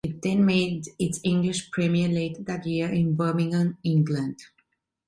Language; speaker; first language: English; non-native, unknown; Italian